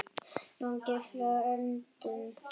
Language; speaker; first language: Icelandic; native; Icelandic